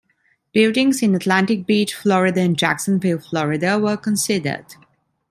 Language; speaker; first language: English; non-native, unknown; Italian